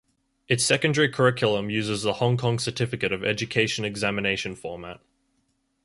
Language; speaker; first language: English; native; English